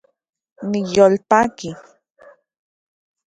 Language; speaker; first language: Central Puebla Nahuatl; native; Central Puebla Nahuatl